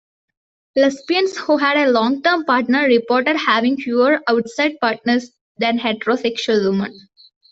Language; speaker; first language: English; non-native, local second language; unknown